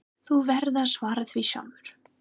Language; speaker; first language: Icelandic; non-native, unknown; English